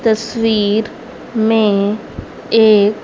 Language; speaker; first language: Hindi; native; Hindi